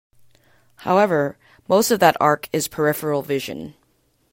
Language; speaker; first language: English; native; English